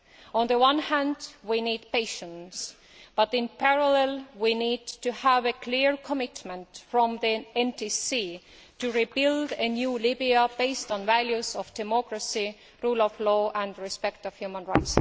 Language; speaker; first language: English; non-native, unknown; Estonian